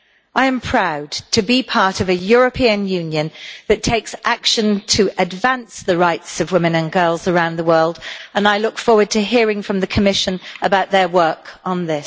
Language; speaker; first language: English; native; English